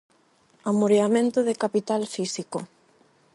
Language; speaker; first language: Galician; non-native, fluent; Spanish